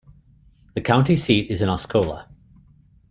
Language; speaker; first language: English; native; English